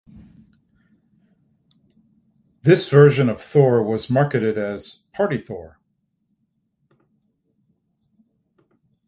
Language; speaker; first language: English; native; English